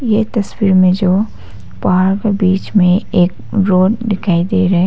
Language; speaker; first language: Hindi; non-native, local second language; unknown